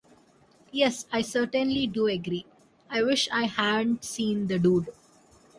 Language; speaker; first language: English; native; English